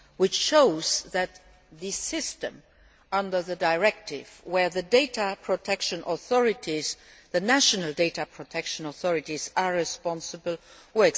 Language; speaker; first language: English; non-native, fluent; Luxembourgish